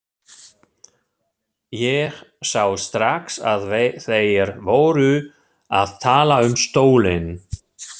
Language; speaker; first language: Icelandic; non-native, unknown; German